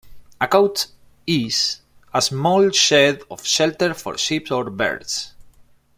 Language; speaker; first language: English; non-native, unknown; Spanish